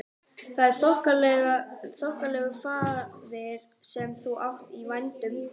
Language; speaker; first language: Icelandic; non-native, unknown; English